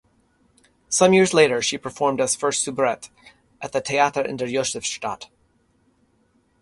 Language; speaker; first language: English; native; English